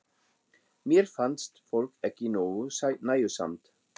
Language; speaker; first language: Icelandic; non-native, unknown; German